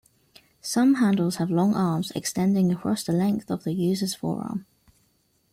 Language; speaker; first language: English; native; English